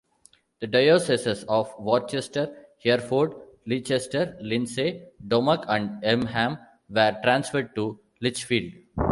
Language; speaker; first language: English; non-native, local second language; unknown